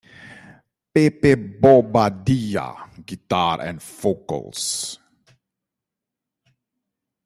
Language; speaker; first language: English; non-native, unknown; Dutch